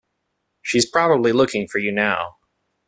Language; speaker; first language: English; native; English